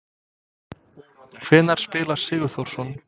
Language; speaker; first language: Icelandic; non-native, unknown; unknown